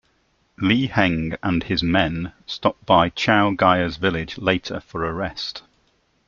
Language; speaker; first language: English; native; English